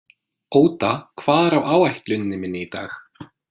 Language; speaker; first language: Icelandic; non-native, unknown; English